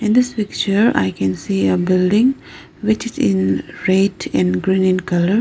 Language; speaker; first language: English; non-native, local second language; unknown